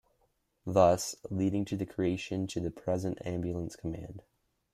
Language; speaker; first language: English; native; English